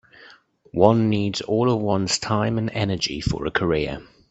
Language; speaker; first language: English; native; English